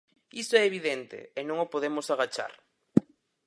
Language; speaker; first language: Galician; native; Galician